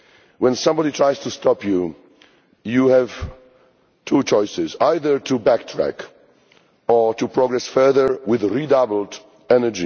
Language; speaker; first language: English; non-native, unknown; Polish